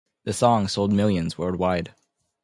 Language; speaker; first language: English; native; English